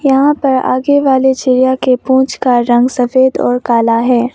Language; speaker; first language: Hindi; non-native, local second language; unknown